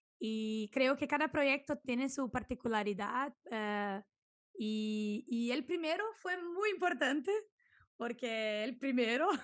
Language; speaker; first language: Spanish; non-native, related language; Portuguese